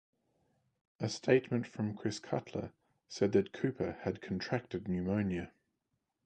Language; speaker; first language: English; native; English